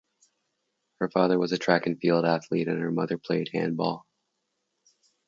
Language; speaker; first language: English; native; English